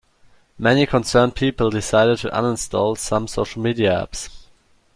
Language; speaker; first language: English; non-native, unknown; German